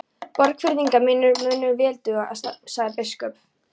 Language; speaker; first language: Icelandic; non-native, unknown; Polish